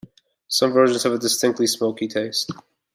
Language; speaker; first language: English; native; English